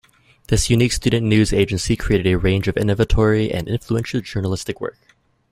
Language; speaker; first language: English; native; English